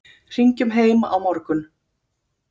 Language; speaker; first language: Icelandic; native; Icelandic